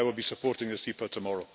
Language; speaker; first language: English; native; English